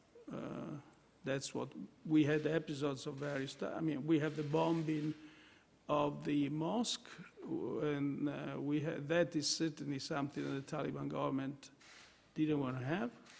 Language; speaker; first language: English; non-native, fluent; Italian